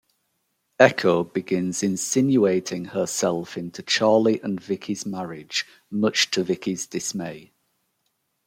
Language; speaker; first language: English; native; English